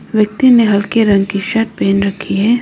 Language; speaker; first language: Hindi; non-native, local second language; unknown